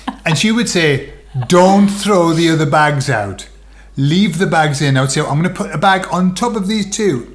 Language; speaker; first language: English; native; English